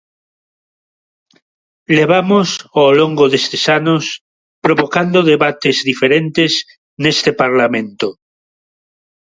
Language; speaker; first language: Galician; non-native, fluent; Spanish